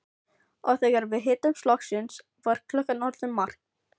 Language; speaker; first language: Icelandic; non-native, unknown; Filipino